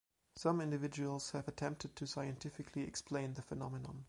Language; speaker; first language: English; non-native, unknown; German